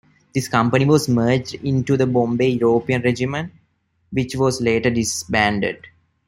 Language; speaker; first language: English; non-native, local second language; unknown